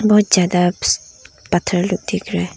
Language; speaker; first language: Hindi; non-native, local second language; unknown